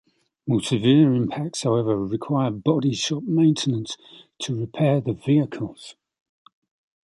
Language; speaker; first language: English; native; English